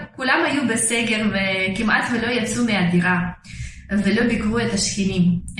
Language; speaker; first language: Hebrew; non-native, learner; Russian